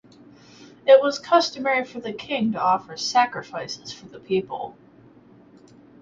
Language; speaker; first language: English; native; English